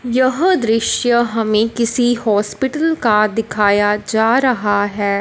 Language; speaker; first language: Hindi; non-native, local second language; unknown